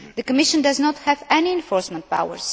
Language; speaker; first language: English; non-native, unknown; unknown